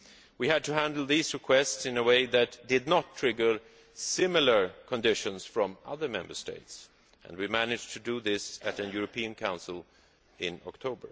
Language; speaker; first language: English; non-native, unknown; Swedish